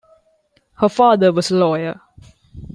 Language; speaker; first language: English; non-native, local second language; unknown